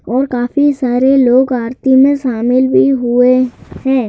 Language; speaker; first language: Hindi; native; Hindi